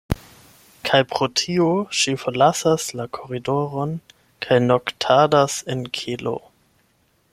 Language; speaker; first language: Esperanto; non-native, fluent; German